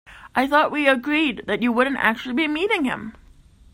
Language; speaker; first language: English; native; English